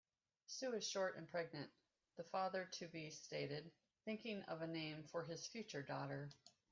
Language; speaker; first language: English; native; English